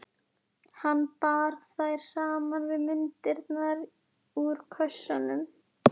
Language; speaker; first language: Icelandic; native; Icelandic